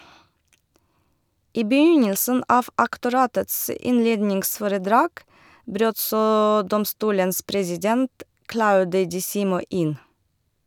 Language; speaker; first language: Norwegian; non-native, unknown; Russian